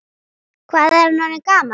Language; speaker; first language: Icelandic; native; Icelandic